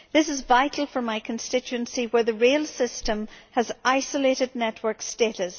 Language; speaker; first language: English; native; English